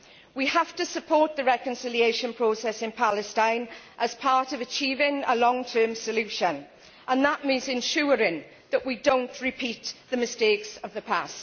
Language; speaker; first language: English; native; English